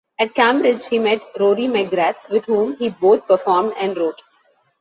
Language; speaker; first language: English; non-native, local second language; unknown